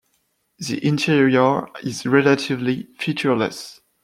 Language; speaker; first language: English; non-native, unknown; French